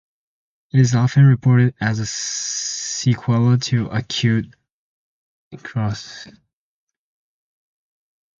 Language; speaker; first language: English; native; English